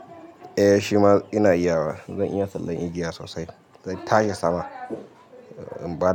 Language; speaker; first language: Hausa; native; Hausa